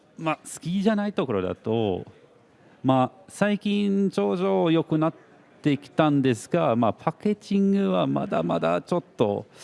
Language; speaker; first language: Japanese; non-native, fluent; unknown